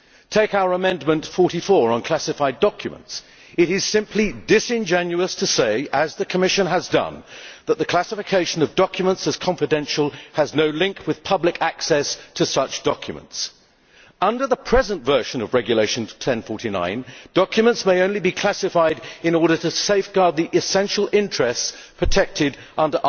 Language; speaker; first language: English; native; English